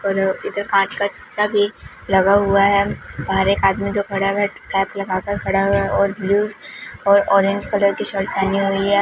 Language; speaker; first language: Hindi; non-native, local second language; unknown